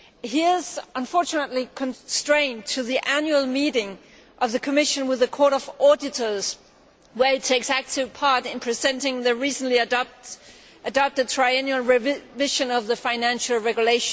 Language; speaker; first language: English; non-native, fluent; Danish